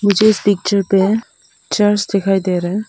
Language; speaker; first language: Hindi; non-native, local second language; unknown